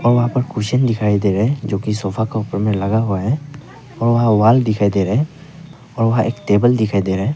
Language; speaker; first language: Hindi; non-native, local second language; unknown